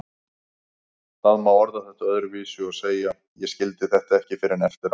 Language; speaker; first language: Icelandic; native; Icelandic